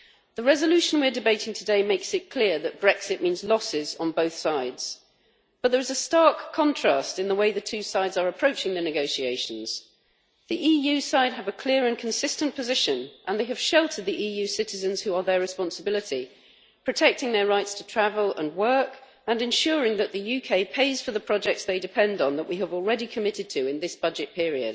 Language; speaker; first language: English; native; English